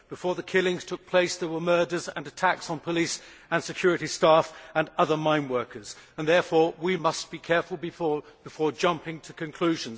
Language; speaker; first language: English; native; English